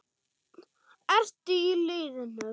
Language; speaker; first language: Icelandic; non-native, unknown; German